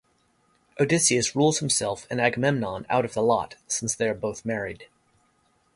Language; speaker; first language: English; native; English